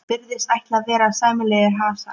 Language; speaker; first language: Icelandic; non-native, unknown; Polish